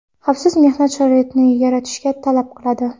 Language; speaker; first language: Uzbek; non-native, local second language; Kara-Kalpak